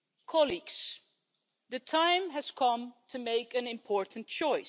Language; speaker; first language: English; non-native, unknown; Dutch